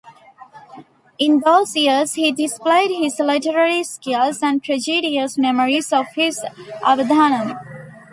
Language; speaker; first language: English; non-native, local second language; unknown